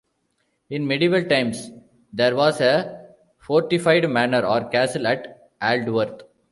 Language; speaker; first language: English; non-native, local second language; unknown